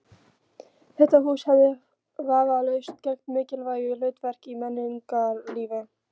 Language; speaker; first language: Icelandic; non-native, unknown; Polish